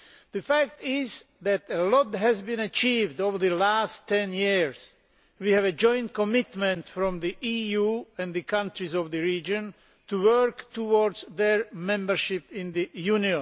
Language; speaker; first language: English; non-native, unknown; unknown